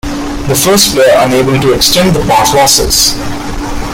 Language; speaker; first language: English; non-native, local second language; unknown